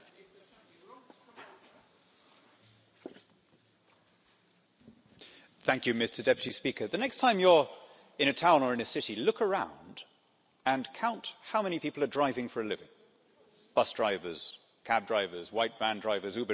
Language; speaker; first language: English; native; English